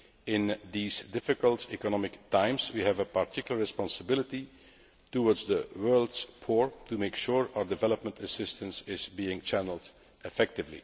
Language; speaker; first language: English; non-native, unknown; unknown